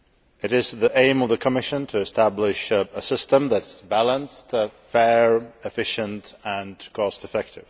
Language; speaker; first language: English; non-native, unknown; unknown